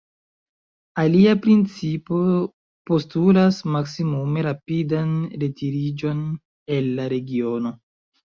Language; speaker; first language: Esperanto; non-native, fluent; Chinese